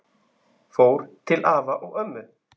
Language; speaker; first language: Icelandic; native; Icelandic